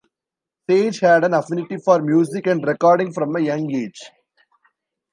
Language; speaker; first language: English; non-native, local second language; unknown